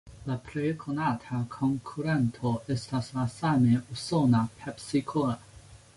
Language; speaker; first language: Esperanto; non-native, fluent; Chinese